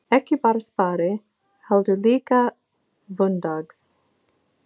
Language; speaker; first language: Icelandic; non-native, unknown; English